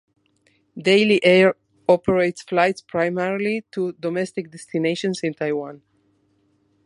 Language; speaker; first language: English; non-native, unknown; Spanish